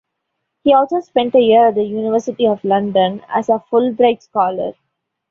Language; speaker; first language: English; non-native, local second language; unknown